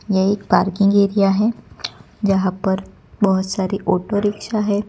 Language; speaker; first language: Hindi; non-native, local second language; Gujarati